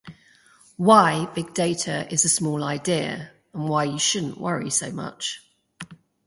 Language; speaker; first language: English; native; English